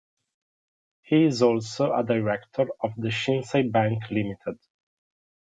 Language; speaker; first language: English; non-native, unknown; Italian